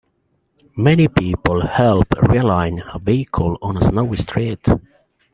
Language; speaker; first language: English; non-native, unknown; Italian